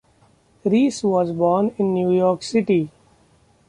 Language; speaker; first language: English; non-native, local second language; Marathi